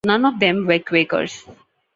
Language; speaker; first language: English; non-native, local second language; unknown